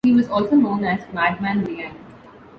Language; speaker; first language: English; non-native, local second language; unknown